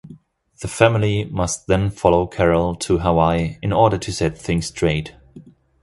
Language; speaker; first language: English; non-native, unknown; German